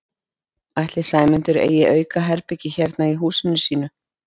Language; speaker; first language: Icelandic; native; Icelandic